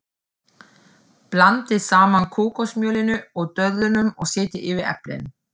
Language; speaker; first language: Icelandic; non-native, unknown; German